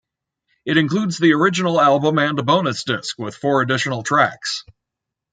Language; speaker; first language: English; native; English